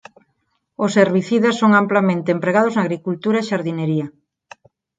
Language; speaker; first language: Galician; non-native, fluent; Spanish